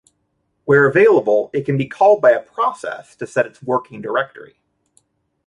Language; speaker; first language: English; native; English